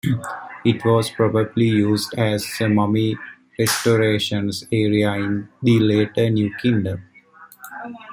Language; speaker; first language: English; native; English